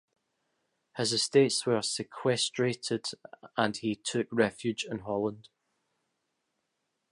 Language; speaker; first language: English; native; English